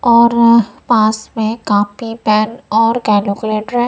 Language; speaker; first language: Hindi; non-native, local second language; Punjabi